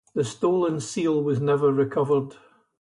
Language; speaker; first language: English; native; English